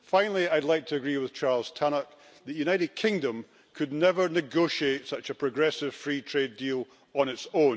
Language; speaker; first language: English; native; English